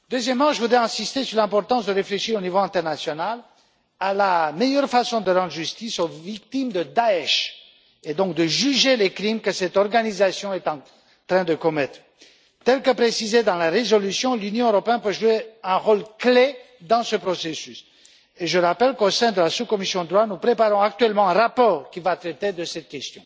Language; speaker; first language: French; non-native, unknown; Romanian